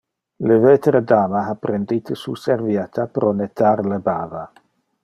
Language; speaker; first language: Interlingua; non-native, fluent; Dutch